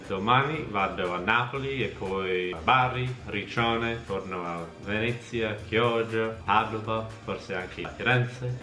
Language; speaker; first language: Italian; non-native, fluent; English